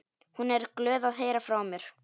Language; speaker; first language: Icelandic; non-native, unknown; Polish